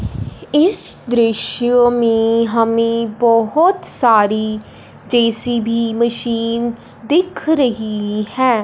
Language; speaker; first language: Hindi; non-native, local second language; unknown